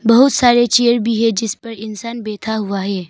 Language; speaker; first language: Hindi; non-native, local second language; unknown